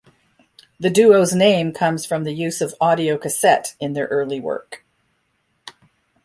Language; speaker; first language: English; native; English